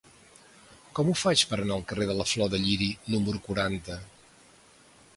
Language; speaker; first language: Catalan; native; Catalan